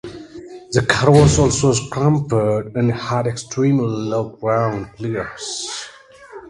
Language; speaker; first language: English; native; English